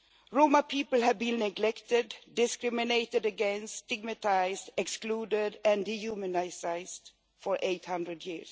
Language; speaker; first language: English; non-native, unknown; Swedish